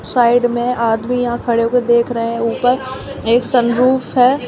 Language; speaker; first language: Hindi; native; Hindi